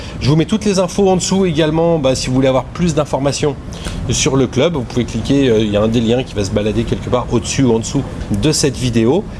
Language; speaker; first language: French; native; French